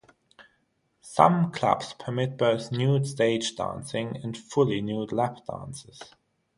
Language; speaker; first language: English; non-native, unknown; German